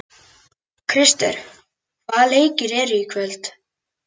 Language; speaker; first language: Icelandic; native; Icelandic